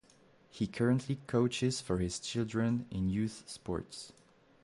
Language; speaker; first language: English; non-native, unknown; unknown